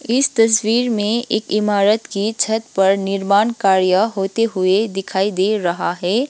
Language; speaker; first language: Hindi; non-native, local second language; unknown